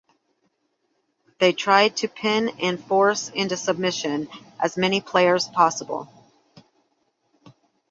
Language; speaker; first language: English; native; English